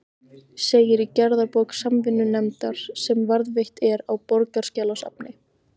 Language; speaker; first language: Icelandic; native; Icelandic